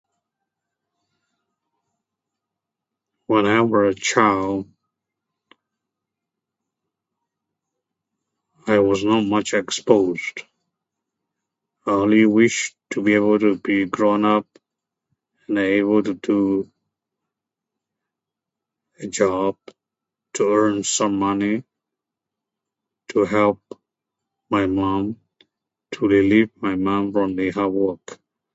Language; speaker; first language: English; non-native, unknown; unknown